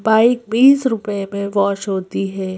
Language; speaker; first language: Hindi; native; Hindi